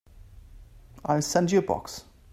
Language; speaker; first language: English; native; English